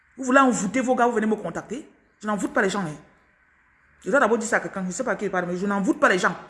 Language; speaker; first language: French; non-native, local second language; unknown